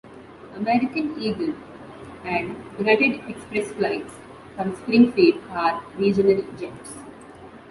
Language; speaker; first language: English; non-native, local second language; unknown